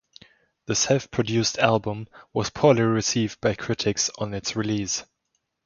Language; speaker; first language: English; non-native, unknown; German